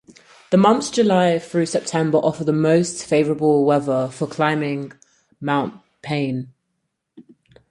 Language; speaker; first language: English; native; English